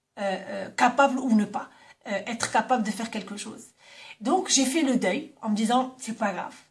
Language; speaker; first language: French; non-native, local second language; Arabic